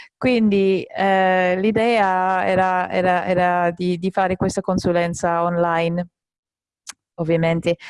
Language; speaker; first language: Italian; non-native, fluent; English